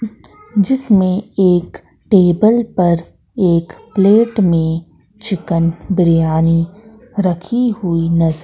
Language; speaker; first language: Hindi; native; Hindi